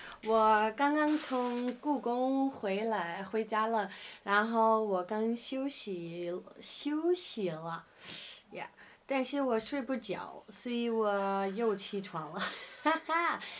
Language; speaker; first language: Chinese; non-native, learner; English